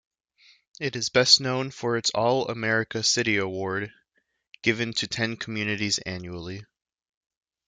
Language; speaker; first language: English; native; English